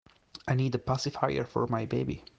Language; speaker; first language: English; non-native, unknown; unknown